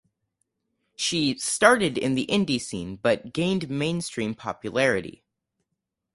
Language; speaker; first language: English; native; English